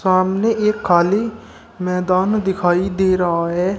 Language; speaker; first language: Hindi; native; Hindi